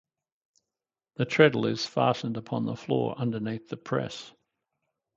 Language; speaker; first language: English; native; English